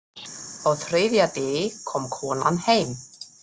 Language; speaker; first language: Icelandic; non-native, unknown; German